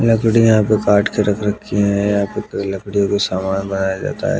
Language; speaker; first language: Hindi; native; Hindi